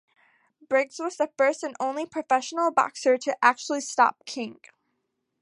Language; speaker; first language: English; native; English